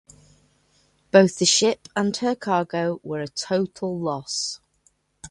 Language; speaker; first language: English; native; English